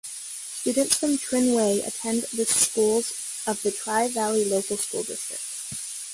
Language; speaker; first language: English; native; English